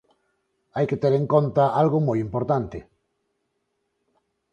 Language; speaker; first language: Galician; non-native, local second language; Spanish